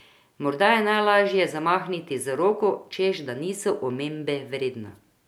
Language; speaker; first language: Slovenian; non-native, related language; Croatian